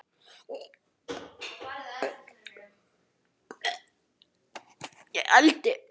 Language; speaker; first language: Icelandic; native; Icelandic